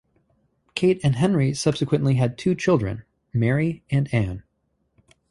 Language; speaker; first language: English; native; English